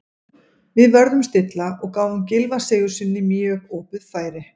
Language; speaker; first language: Icelandic; native; Icelandic